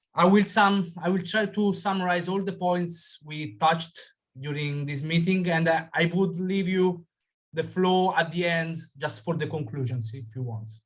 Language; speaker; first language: English; non-native, fluent; Italian